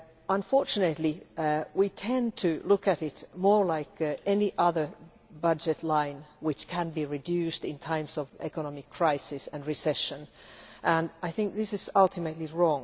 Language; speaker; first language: English; non-native, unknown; Finnish